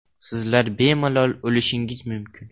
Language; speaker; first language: Uzbek; non-native, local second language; Russian